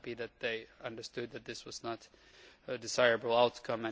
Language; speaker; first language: English; non-native, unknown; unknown